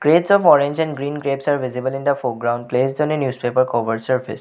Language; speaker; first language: English; non-native, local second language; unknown